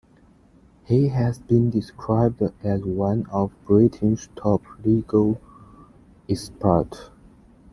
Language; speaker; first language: English; non-native, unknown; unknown